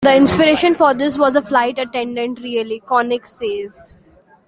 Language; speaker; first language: English; non-native, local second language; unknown